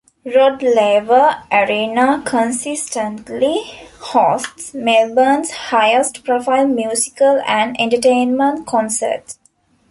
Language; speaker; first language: English; non-native, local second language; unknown